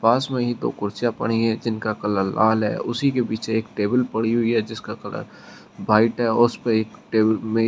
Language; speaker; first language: Hindi; native; Hindi